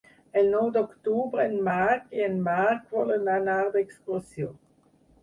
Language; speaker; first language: Catalan; non-native, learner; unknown